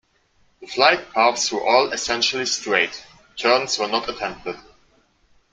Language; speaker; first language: English; non-native, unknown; German